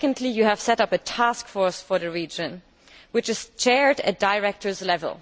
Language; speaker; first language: English; non-native, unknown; German